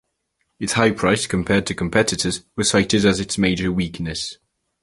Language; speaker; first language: English; native; English